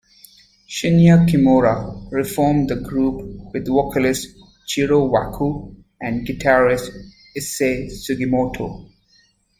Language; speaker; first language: English; native; English